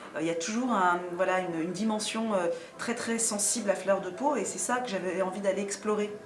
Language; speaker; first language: French; early bilingual, other home language; Arabic